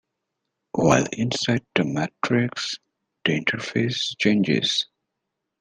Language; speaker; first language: English; native; English